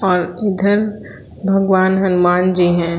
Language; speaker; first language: Hindi; native; Hindi